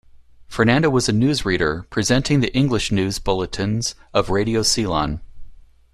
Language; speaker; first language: English; native; English